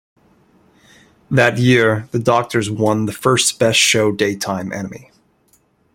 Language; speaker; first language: English; native; English